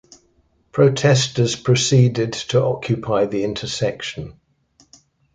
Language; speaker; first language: English; native; English